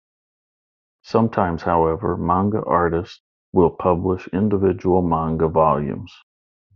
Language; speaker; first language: English; native; English